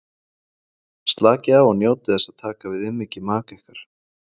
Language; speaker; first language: Icelandic; native; Icelandic